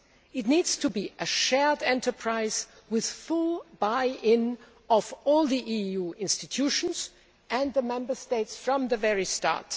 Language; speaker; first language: English; non-native, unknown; German